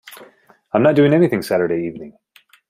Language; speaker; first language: English; native; English